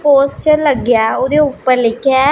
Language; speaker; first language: Hindi; non-native, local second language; Punjabi